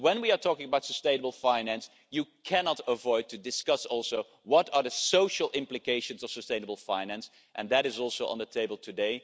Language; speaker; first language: English; non-native, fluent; Dutch